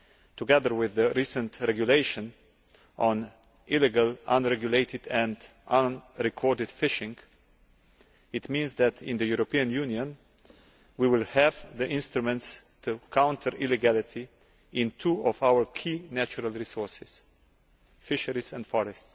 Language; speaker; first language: English; non-native, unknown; Slovenian